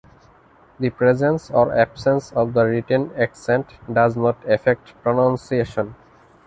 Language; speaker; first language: English; non-native, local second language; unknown